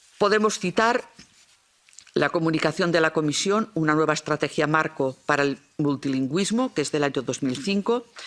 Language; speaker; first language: Spanish; non-native, local second language; Catalan